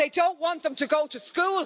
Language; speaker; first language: English; native; English